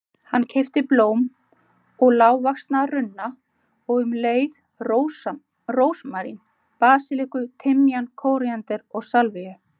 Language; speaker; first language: Icelandic; native; Icelandic